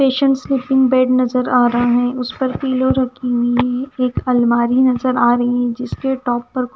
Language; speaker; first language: Hindi; non-native, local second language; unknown